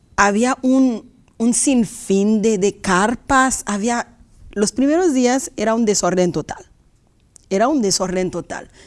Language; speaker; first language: Spanish; native; Spanish